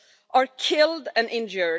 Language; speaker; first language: English; non-native, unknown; Swedish